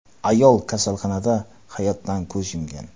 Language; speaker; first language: Uzbek; non-native, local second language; Kara-Kalpak